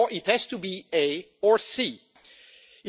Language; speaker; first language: English; non-native, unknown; French